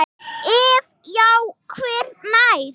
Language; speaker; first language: Icelandic; non-native, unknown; English